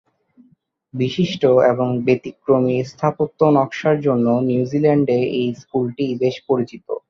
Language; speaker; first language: Bangla; non-native, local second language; Chittagonian